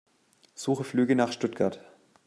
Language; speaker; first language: German; native; German